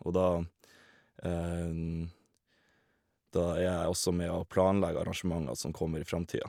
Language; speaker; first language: Norwegian; native; Norwegian